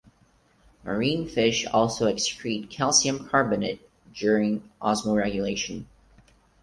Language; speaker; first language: English; non-native, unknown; Portuguese